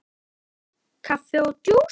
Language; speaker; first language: Icelandic; native; Icelandic